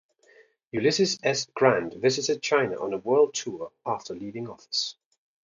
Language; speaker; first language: English; non-native, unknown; Danish